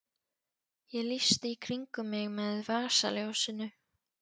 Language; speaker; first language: Icelandic; non-native, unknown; Polish